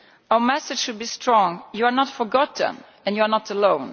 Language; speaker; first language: English; non-native, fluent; Italian